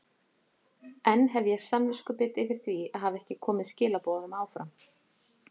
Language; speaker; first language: Icelandic; native; Icelandic